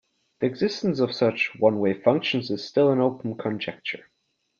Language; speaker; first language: English; native; English